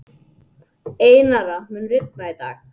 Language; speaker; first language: Icelandic; non-native, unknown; English